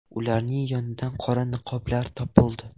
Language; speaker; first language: Uzbek; non-native, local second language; Russian